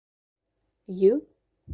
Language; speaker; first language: English; non-native, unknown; Belarusian